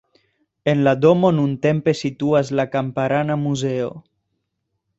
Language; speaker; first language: Esperanto; non-native, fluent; Spanish